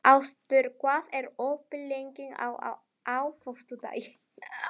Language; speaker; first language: Icelandic; non-native, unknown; Spanish